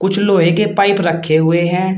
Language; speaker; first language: Hindi; native; Hindi